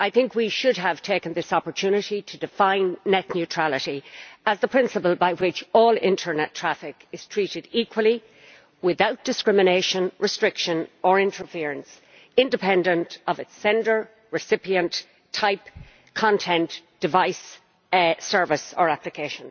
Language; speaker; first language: English; native; English